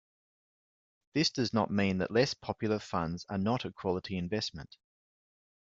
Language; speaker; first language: English; native; English